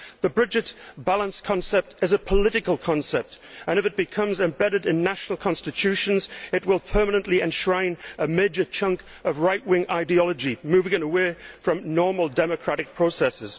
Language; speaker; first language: English; native; English